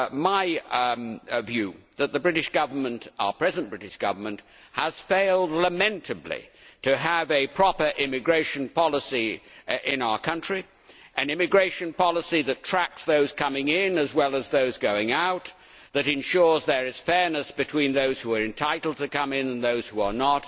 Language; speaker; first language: English; native; English